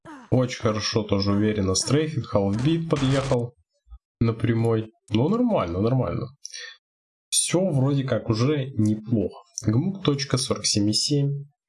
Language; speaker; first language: Russian; native; Russian